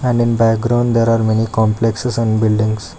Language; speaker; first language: English; non-native, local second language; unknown